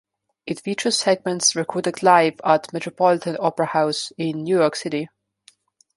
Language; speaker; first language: English; non-native, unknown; Slovenian